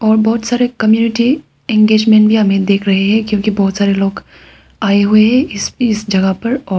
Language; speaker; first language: Hindi; non-native, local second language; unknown